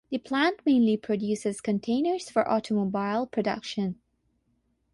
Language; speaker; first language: English; non-native, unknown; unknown